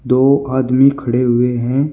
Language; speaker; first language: Hindi; native; Hindi